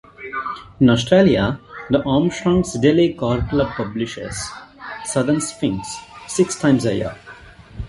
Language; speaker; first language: English; non-native, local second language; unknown